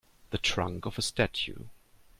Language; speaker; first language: English; non-native, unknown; German